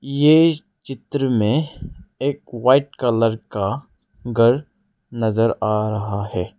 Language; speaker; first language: Hindi; non-native, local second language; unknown